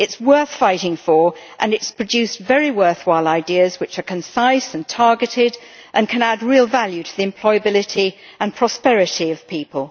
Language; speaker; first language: English; native; English